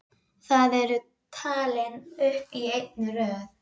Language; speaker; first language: Icelandic; native; Icelandic